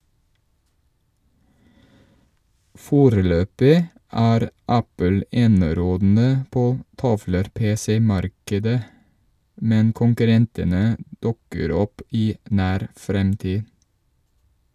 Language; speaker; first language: Norwegian; non-native, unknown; English